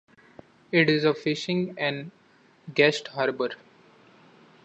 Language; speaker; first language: English; non-native, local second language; Marathi